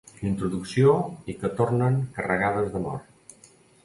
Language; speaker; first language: Catalan; native; Catalan